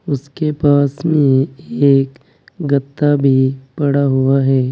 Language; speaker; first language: Hindi; native; Hindi